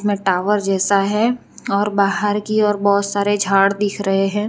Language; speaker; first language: Hindi; non-native, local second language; Gujarati